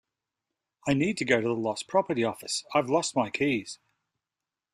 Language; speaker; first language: English; native; English